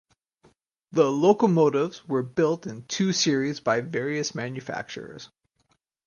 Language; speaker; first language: English; native; English